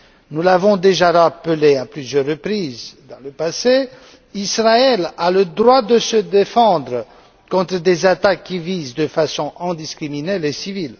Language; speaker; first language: French; non-native, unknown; Romanian